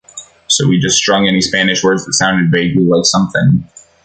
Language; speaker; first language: English; native; English